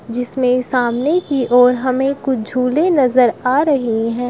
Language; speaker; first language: Hindi; native; Hindi